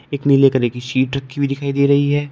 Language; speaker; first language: Hindi; native; Hindi